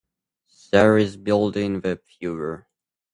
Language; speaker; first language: English; native; English